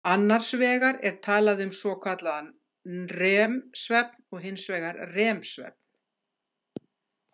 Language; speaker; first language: Icelandic; native; Icelandic